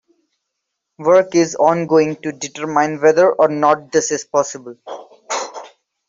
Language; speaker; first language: English; non-native, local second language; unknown